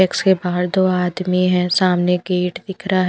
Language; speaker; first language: Hindi; non-native, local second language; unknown